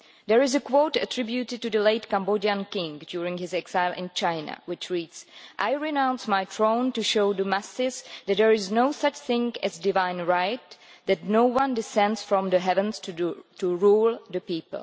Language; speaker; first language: English; non-native, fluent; Czech